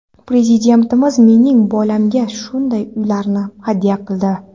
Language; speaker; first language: Uzbek; non-native, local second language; Kara-Kalpak